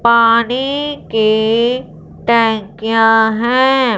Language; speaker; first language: Hindi; non-native, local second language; Punjabi